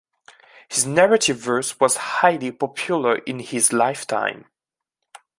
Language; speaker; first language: English; non-native, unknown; French